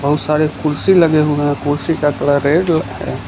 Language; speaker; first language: Hindi; non-native, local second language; Gujarati